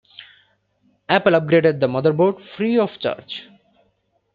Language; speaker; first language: English; non-native, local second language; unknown